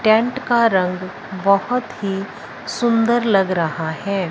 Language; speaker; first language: Hindi; non-native, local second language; Punjabi